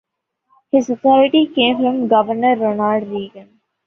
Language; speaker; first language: English; non-native, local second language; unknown